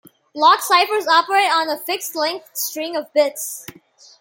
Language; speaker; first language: English; non-native, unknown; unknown